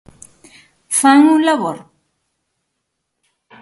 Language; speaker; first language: Galician; native; Galician